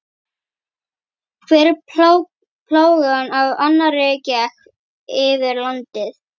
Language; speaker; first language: Icelandic; native; Icelandic